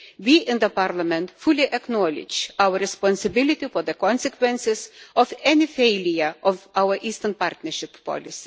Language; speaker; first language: English; non-native, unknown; Lithuanian